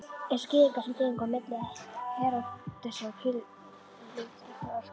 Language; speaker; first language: Icelandic; native; Icelandic